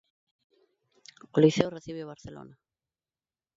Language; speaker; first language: Galician; non-native, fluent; Spanish